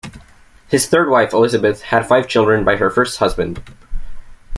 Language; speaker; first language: English; native; English